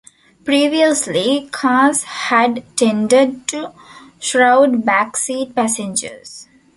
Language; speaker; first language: English; non-native, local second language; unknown